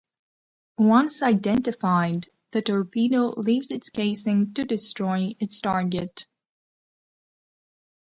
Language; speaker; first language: English; native; English